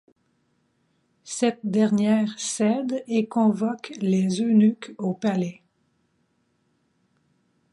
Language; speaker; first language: French; native; French